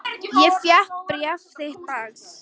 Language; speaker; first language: Icelandic; non-native, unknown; Polish